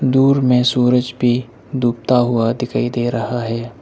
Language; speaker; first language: Hindi; non-native, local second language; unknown